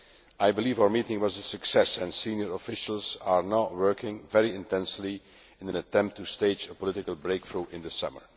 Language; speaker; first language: English; non-native, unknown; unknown